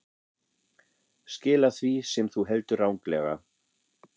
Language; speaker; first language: Icelandic; non-native, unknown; German